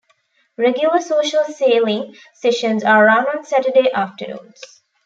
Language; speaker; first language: English; non-native, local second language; Tamil